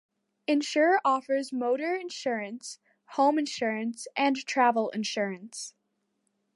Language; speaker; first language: English; native; English